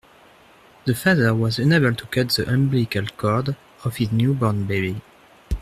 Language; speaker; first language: English; non-native, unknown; French